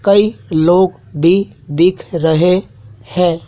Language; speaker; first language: Hindi; native; Hindi